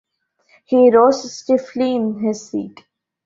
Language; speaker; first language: English; non-native, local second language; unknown